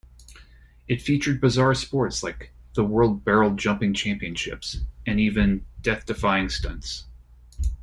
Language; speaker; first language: English; native; English